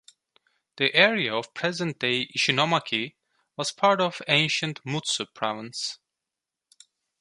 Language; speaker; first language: English; non-native, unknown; Turkish